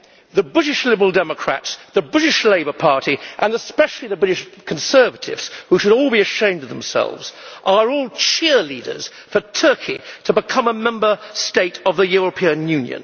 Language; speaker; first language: English; native; English